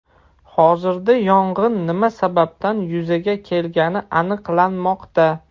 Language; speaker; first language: Uzbek; non-native, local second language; Russian